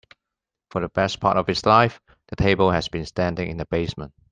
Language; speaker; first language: English; non-native, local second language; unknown